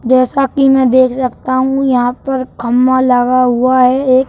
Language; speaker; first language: Hindi; native; Hindi